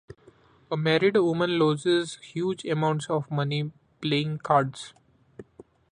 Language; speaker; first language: English; non-native, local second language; Marathi